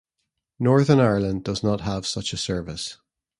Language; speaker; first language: English; native; English